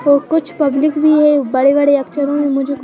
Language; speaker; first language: Hindi; native; Hindi